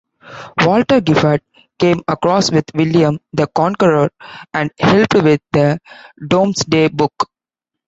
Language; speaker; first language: English; non-native, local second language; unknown